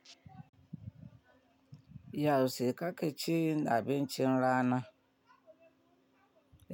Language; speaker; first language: Hausa; non-native, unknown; Yoruba